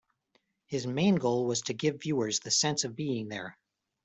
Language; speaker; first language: English; native; English